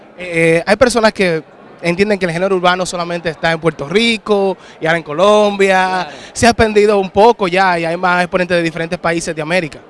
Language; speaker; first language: Spanish; native; Spanish